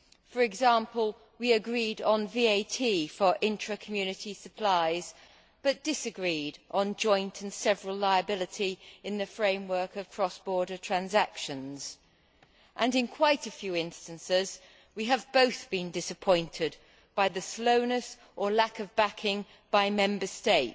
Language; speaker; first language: English; native; English